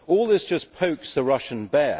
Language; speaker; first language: English; native; English